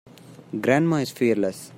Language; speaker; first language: English; non-native, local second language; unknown